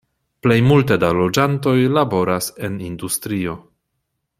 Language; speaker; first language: Esperanto; non-native, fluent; Polish